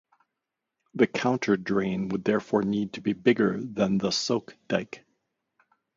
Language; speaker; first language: English; native; English